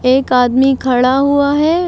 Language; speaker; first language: Hindi; native; Hindi